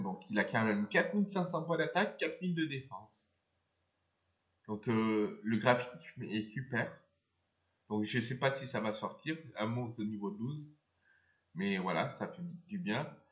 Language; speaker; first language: French; native; French